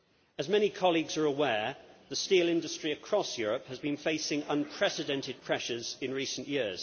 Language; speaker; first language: English; native; English